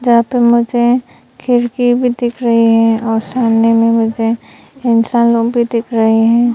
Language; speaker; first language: Hindi; non-native, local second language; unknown